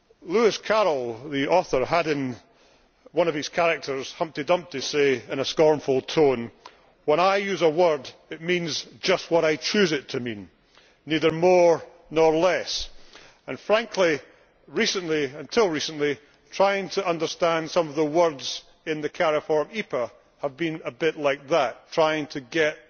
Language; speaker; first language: English; native; English